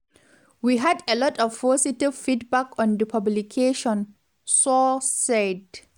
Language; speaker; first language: English; non-native, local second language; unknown